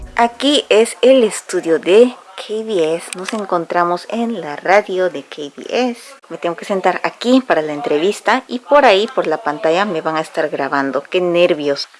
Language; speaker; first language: Spanish; non-native, fluent; Korean